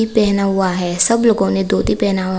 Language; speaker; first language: Hindi; non-native, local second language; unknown